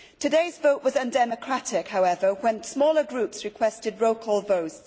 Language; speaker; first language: English; native; English